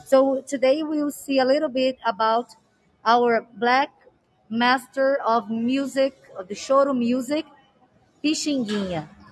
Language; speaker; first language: English; non-native, fluent; Portuguese